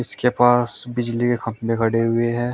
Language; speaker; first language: Hindi; native; Hindi